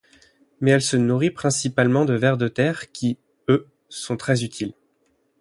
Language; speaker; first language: French; native; French